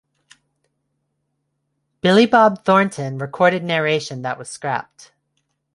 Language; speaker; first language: English; non-native, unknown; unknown